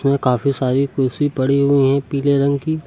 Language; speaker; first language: Hindi; native; Hindi